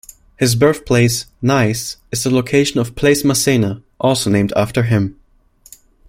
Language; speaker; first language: English; non-native, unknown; German